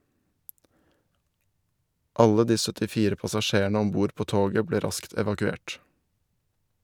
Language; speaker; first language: Norwegian; native; Norwegian